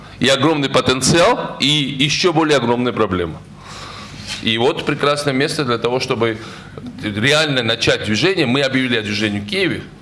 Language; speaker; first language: Russian; non-native, local second language; Georgian